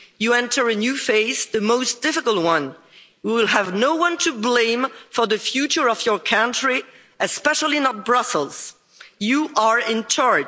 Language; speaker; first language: English; non-native, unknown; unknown